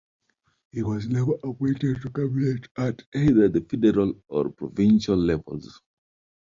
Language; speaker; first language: English; non-native, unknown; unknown